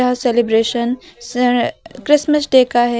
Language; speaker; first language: Hindi; native; Hindi